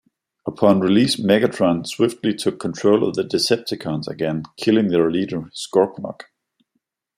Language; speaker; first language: English; non-native, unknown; Danish